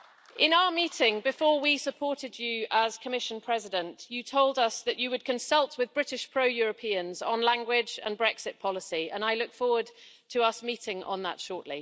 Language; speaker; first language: English; native; English